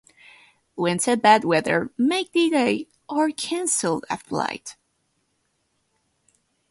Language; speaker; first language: English; non-native, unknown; Spanish